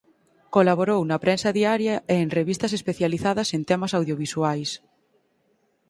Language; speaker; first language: Galician; native; Galician